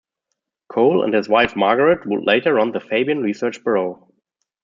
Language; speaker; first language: English; non-native, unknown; German